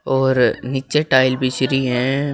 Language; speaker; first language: Hindi; native; Hindi